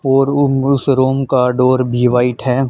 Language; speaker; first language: Hindi; native; Hindi